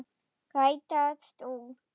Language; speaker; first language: Icelandic; non-native, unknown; German